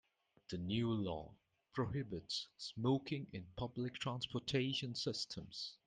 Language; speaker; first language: English; non-native, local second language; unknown